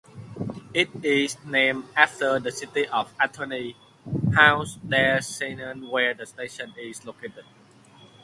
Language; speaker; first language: English; native; English